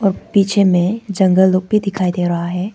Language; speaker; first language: Hindi; non-native, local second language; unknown